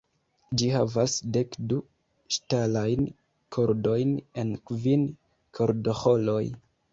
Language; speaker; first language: Esperanto; non-native, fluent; Kinyarwanda